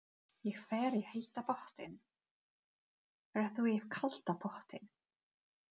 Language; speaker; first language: Icelandic; non-native, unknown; Czech